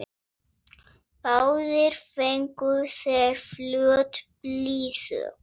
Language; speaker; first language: Icelandic; non-native, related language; Swedish